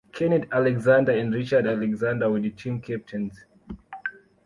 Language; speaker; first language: English; non-native, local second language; Kinyarwanda